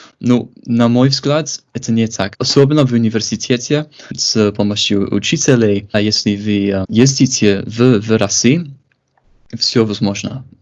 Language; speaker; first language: Russian; non-native, fluent; English